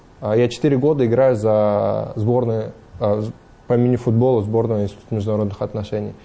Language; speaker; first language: Russian; non-native, fluent; Uzbek